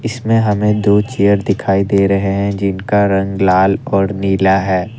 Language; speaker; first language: Hindi; non-native, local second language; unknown